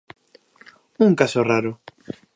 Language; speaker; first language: Galician; native; Galician